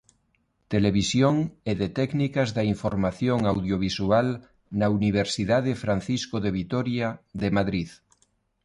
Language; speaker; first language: Galician; non-native, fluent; Spanish